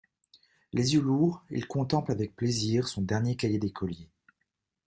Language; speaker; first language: French; native; French